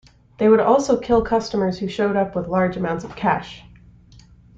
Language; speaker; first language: English; native; English